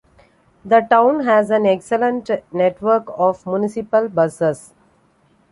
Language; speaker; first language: English; non-native, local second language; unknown